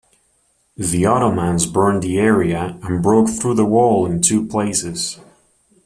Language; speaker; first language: English; native; English